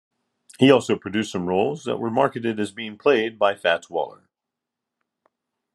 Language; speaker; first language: English; native; English